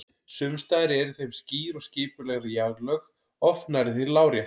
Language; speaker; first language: Icelandic; native; Icelandic